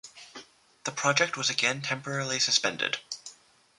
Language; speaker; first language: English; native; English